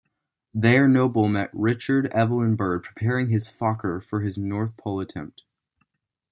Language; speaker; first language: English; native; English